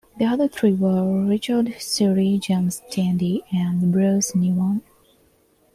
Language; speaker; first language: English; non-native, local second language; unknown